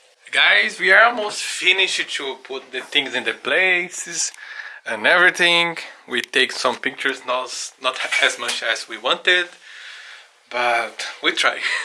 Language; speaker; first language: English; non-native, fluent; Portuguese